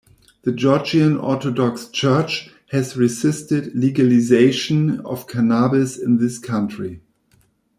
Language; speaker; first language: English; non-native, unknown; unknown